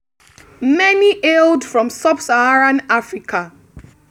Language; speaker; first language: English; non-native, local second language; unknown